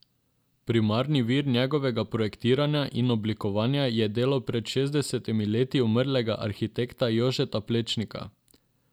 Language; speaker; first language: Slovenian; non-native, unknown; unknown